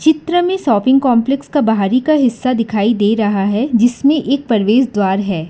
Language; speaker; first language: Hindi; non-native, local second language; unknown